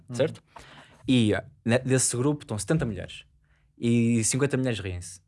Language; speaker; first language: Portuguese; native; Portuguese